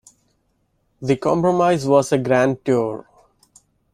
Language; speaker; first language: English; non-native, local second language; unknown